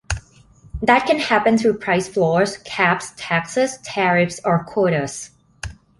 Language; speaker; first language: English; non-native, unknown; Thai